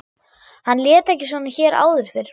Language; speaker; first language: Icelandic; non-native, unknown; German